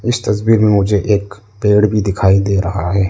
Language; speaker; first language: Hindi; non-native, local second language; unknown